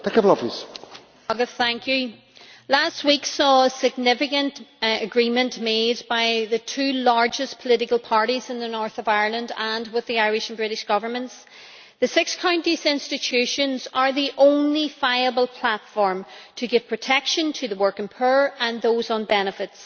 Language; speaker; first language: English; native; English